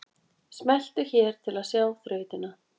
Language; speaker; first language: Icelandic; native; Icelandic